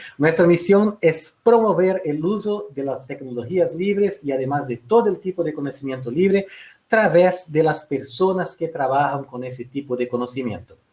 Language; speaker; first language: Spanish; non-native, related language; Portuguese